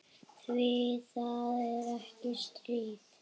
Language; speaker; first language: Icelandic; native; Icelandic